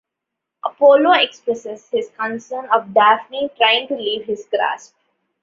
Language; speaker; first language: English; non-native, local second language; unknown